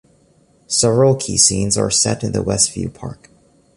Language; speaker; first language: English; native; English